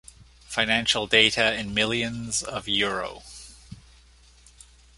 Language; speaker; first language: English; native; English